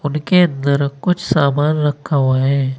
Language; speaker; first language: Hindi; native; Hindi